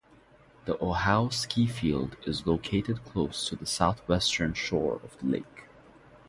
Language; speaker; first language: English; non-native, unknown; Bangla